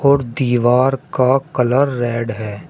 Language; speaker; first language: Hindi; native; Hindi